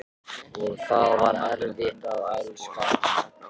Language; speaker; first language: Icelandic; non-native, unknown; Japanese